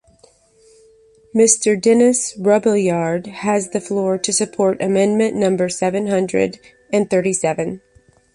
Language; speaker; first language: English; native; English